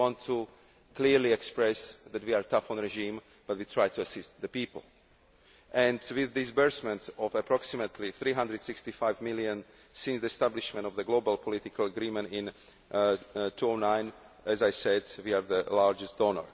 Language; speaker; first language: English; non-native, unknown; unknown